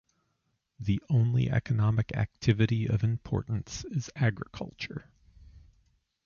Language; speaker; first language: English; native; English